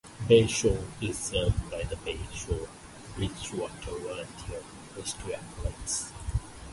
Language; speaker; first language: English; non-native, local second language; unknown